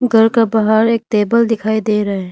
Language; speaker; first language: Hindi; non-native, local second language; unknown